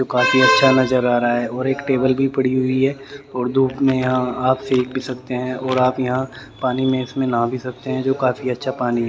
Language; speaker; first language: Hindi; native; Hindi